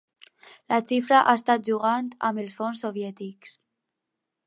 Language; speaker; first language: Catalan; non-native, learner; Spanish